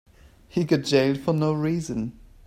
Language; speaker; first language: English; native; English